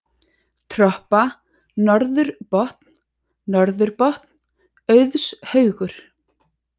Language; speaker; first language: Icelandic; native; Icelandic